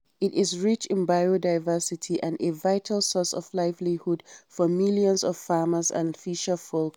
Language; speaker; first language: English; non-native, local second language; Hausa